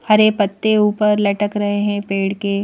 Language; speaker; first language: Hindi; native; Hindi